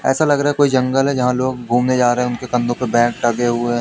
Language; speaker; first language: Hindi; native; Hindi